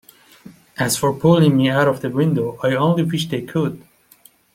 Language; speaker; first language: English; non-native, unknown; Persian